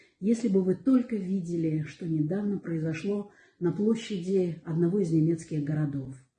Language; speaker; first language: Russian; native; Russian